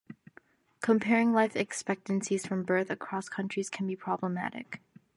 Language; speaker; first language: English; native; English